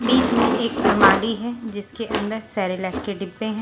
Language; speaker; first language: Hindi; non-native, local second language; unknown